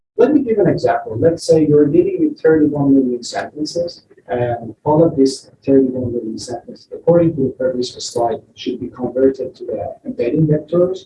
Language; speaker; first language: English; non-native, fluent; Persian